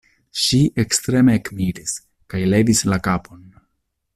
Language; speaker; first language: Esperanto; non-native, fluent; Italian